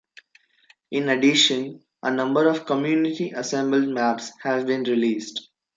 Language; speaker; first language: English; non-native, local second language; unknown